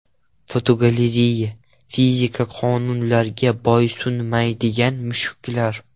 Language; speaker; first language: Uzbek; non-native, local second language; Russian